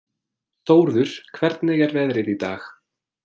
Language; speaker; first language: Icelandic; non-native, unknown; English